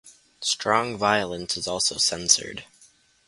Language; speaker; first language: English; native; English